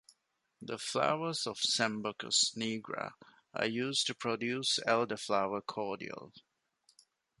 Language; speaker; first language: English; non-native, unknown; Divehi